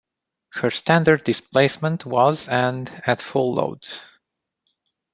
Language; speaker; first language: English; non-native, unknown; Romanian